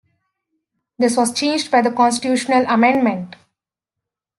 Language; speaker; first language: English; native; English